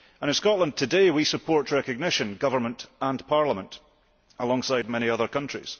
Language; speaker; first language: English; early bilingual, heritage; English